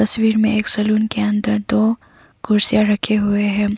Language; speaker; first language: Hindi; non-native, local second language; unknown